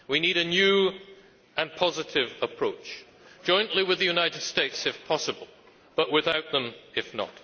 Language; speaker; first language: English; native; English